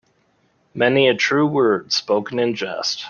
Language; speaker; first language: English; native; English